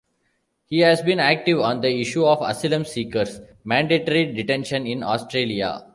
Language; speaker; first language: English; non-native, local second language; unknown